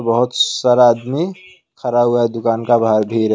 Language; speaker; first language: Hindi; non-native, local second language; Assamese